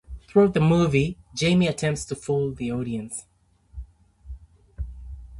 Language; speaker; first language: English; native; English